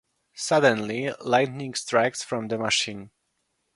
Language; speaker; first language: English; non-native, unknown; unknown